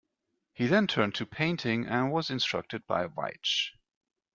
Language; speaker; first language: English; non-native, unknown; German